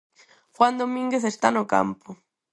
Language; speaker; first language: Galician; non-native, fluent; Spanish